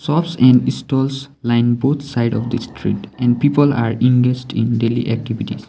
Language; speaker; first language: English; non-native, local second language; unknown